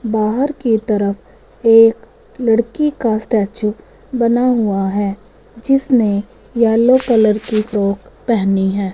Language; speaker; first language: Hindi; non-native, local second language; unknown